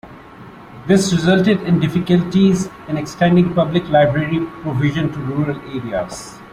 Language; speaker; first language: English; non-native, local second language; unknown